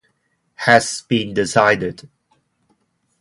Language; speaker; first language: English; non-native, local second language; Cantonese